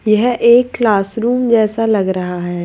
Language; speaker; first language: Hindi; native; Hindi